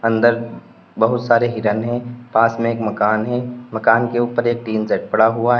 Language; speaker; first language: Hindi; native; Hindi